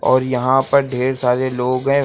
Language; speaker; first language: Hindi; native; Hindi